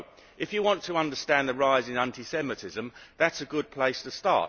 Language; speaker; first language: English; native; English